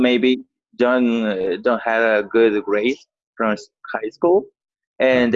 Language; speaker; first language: English; non-native, learner; Spanish